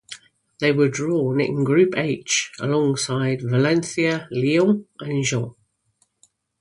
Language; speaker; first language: English; native; English